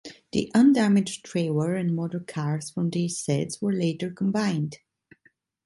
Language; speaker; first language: English; non-native, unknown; Italian